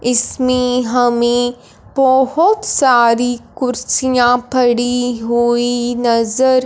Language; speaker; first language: Hindi; non-native, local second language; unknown